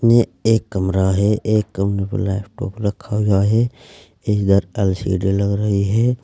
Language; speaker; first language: Hindi; native; Hindi